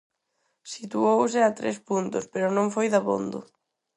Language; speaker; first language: Galician; non-native, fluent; Spanish